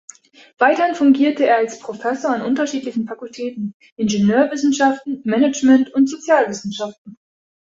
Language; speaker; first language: German; native; German